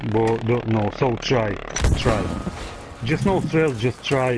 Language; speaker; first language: English; non-native, learner; Russian